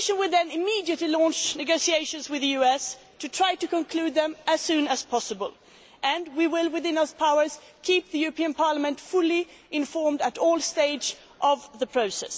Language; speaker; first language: English; non-native, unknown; Swedish